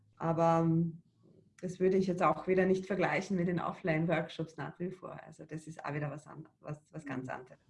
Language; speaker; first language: German; early bilingual, other home language; Bosnian